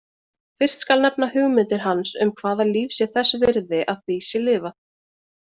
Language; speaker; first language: Icelandic; native; Icelandic